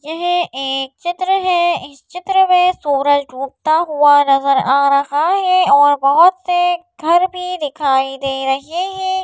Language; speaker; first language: Hindi; native; Hindi